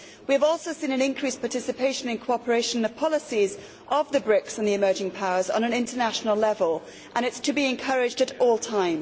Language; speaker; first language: English; native; English